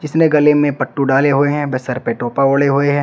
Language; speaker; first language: Hindi; native; Hindi